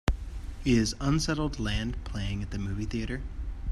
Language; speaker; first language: English; native; English